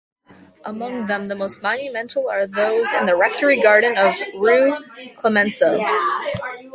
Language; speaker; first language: English; native; English